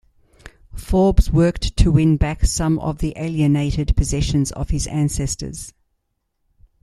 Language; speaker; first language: English; native; English